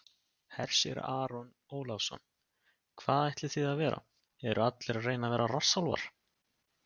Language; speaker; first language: Icelandic; native; Icelandic